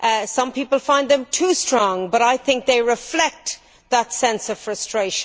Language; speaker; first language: English; native; English